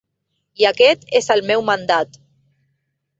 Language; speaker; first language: Catalan; non-native, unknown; Spanish